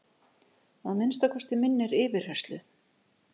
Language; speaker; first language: Icelandic; native; Icelandic